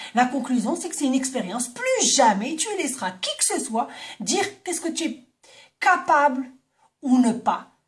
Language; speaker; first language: French; non-native, local second language; Arabic